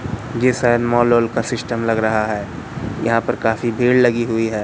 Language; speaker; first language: Hindi; native; Hindi